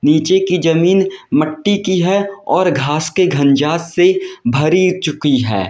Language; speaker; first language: Hindi; native; Hindi